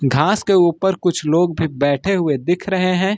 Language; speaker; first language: Hindi; native; Hindi